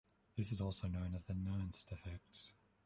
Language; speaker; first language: English; non-native, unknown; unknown